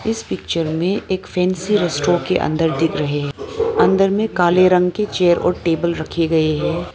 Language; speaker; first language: Hindi; non-native, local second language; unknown